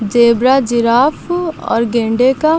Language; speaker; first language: Hindi; native; Hindi